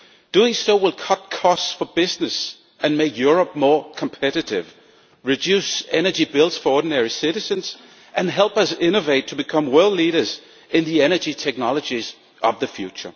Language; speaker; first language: English; non-native, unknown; Danish